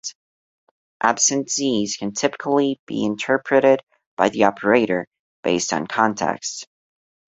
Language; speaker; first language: English; non-native, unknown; Portuguese